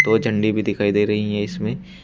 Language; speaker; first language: Hindi; native; Hindi